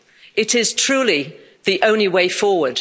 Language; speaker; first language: English; native; English